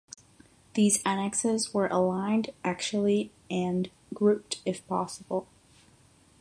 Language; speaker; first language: English; non-native, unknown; Catalan